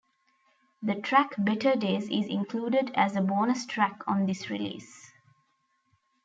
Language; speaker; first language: English; non-native, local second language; Tamil